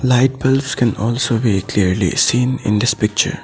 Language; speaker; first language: English; non-native, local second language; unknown